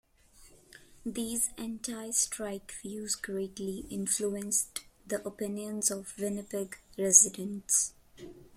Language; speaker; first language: English; non-native, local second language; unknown